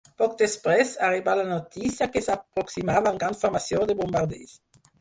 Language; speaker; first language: Catalan; non-native, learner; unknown